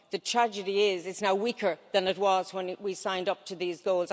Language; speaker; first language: English; native; English